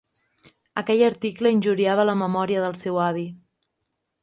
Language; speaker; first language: Catalan; native; Catalan